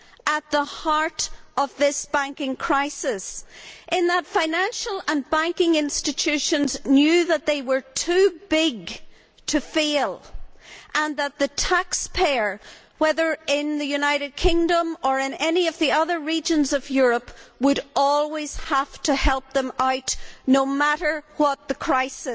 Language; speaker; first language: English; native; English